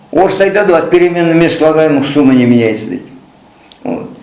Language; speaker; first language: Russian; non-native, local second language; Kazakh